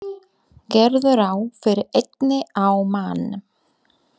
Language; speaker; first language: Icelandic; non-native, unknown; Polish